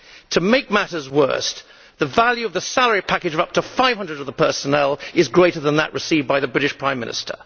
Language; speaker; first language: English; native; English